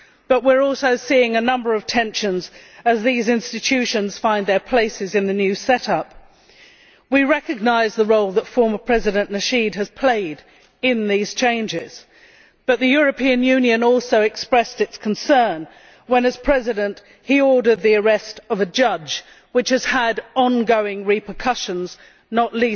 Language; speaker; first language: English; native; English